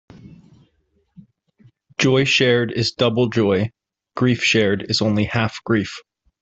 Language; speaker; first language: English; native; English